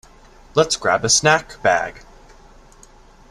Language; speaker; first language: English; native; English